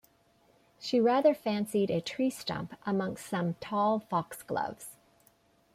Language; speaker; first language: English; native; English